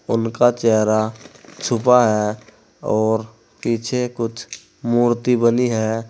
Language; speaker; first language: Hindi; native; Hindi